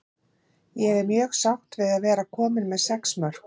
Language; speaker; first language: Icelandic; native; Icelandic